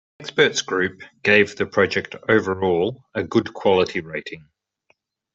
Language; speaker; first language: English; native; English